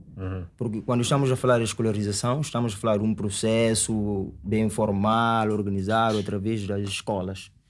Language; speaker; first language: Portuguese; non-native, local second language; Upper Guinea Crioulo